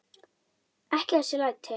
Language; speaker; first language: Icelandic; native; Icelandic